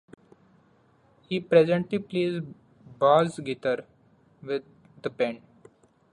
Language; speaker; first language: English; non-native, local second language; Marathi